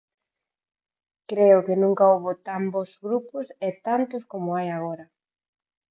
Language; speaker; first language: Galician; non-native, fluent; Spanish